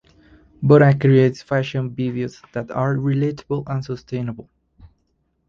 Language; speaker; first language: English; non-native, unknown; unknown